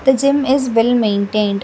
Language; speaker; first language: English; non-native, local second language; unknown